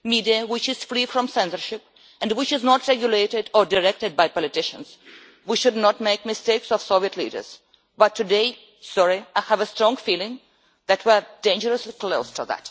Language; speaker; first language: English; non-native, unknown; Russian